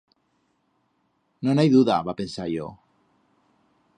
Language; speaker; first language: Aragonese; native; Aragonese